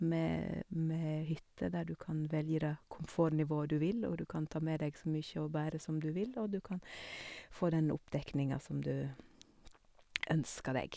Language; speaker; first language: Norwegian; native; Norwegian